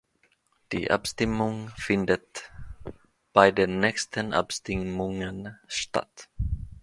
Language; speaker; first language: German; non-native, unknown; Finnish